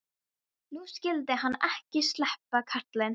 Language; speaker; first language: Icelandic; non-native, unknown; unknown